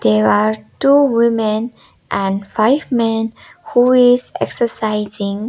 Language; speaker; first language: English; non-native, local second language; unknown